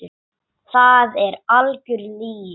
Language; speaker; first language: Icelandic; non-native, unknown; English